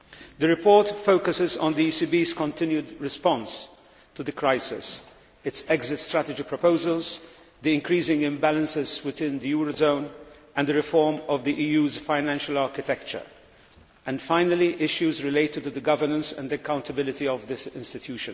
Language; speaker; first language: English; non-native, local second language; Maltese